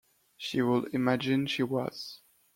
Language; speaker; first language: English; non-native, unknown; French